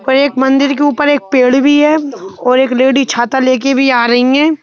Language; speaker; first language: Hindi; native; Hindi